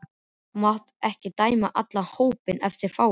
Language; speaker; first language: Icelandic; native; Icelandic